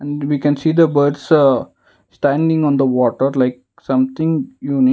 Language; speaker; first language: English; non-native, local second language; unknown